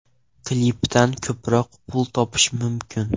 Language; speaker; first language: Uzbek; non-native, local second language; Russian